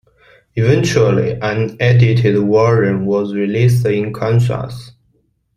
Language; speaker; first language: English; non-native, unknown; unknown